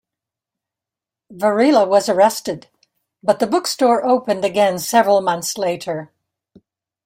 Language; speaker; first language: English; native; English